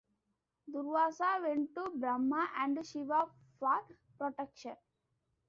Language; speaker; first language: English; non-native, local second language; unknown